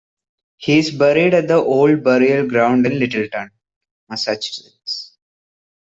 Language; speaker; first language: English; non-native, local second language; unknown